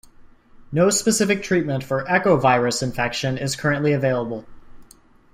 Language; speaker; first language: English; native; English